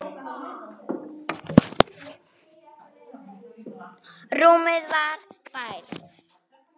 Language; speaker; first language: Icelandic; non-native, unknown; German